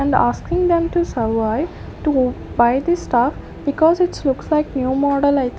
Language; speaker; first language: English; non-native, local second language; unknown